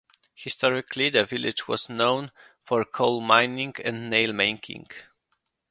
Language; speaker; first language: English; non-native, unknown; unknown